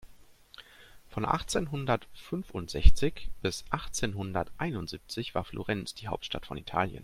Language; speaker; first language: German; native; German